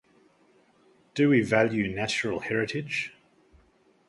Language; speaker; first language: English; native; English